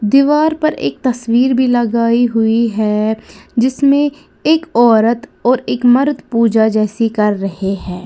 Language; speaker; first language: Hindi; native; Hindi